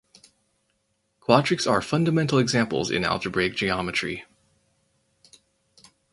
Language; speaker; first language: English; native; English